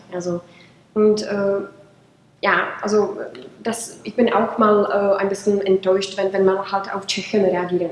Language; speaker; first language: German; non-native, fluent; Czech